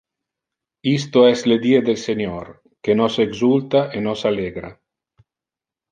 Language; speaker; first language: Interlingua; non-native, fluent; Italian